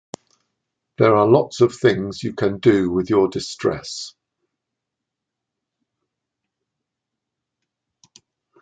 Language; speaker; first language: English; native; English